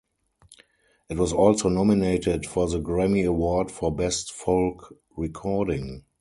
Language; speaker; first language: English; non-native, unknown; German